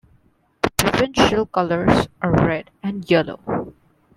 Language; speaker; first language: English; non-native, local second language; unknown